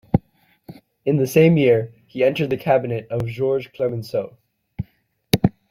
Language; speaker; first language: English; native; English